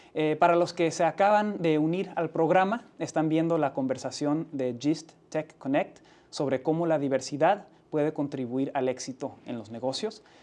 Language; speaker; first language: Spanish; early bilingual, heritage; Spanish